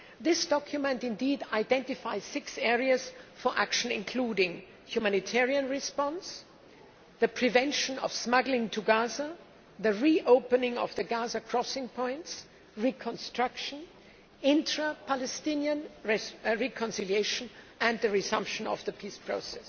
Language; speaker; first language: English; non-native, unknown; German